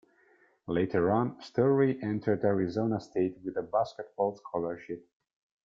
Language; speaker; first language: English; non-native, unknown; Italian